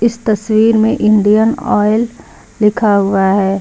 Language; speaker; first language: Hindi; native; Hindi